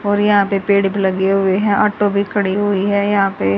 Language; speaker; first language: Hindi; native; Hindi